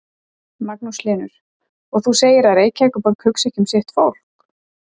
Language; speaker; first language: Icelandic; native; Icelandic